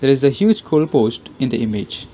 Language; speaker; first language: English; non-native, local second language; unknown